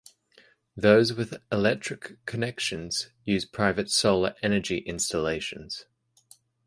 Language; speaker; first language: English; native; English